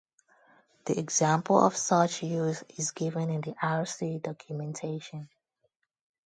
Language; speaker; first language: English; non-native, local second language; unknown